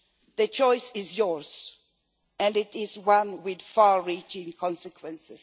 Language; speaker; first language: English; non-native, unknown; Swedish